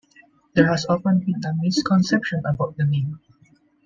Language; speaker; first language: English; non-native, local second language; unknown